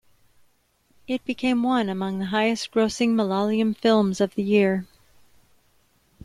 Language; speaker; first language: English; native; English